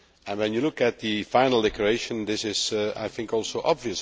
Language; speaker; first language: English; non-native, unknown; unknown